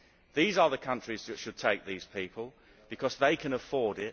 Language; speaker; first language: English; native; English